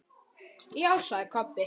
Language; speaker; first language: Icelandic; native; Icelandic